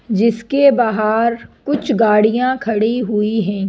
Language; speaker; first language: Hindi; native; Hindi